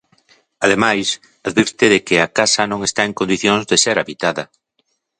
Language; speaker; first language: Galician; native; Galician